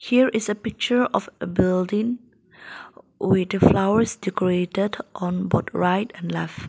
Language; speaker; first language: English; non-native, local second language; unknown